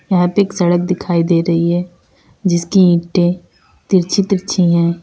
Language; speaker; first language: Hindi; native; Hindi